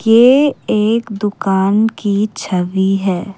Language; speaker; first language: Hindi; non-native, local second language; Assamese